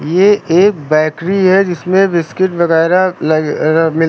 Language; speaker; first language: Hindi; native; Hindi